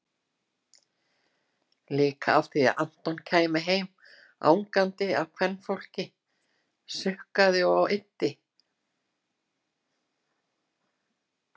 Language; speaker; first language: Icelandic; native; Icelandic